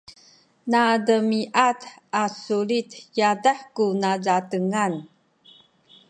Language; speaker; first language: Sakizaya; non-native, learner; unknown